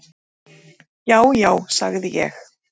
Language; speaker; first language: Icelandic; native; Icelandic